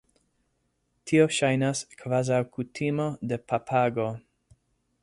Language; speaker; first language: Esperanto; non-native, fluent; English